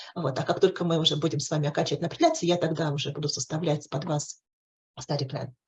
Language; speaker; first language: Russian; native; Russian